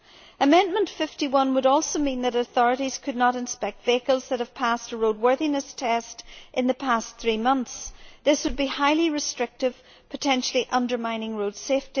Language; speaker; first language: English; native; English